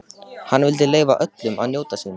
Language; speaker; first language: Icelandic; native; Icelandic